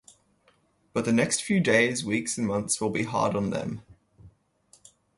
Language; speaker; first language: English; native; English